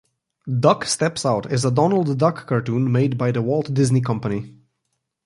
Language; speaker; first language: English; non-native, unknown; Slovenian